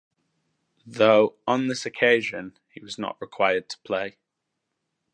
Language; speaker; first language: English; native; English